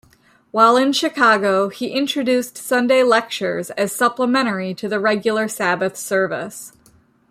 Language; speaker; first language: English; native; English